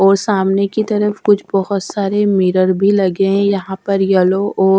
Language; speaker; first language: Hindi; native; Hindi